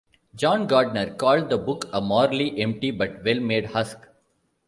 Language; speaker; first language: English; non-native, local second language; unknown